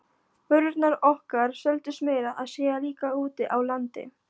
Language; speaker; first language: Icelandic; non-native, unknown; Polish